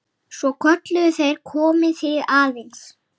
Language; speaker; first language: Icelandic; native; Icelandic